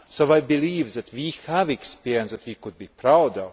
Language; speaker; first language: English; non-native, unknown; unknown